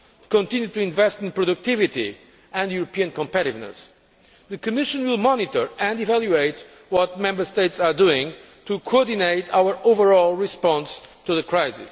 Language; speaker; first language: English; non-native, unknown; Portuguese